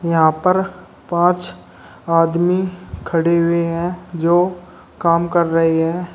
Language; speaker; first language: Hindi; native; Hindi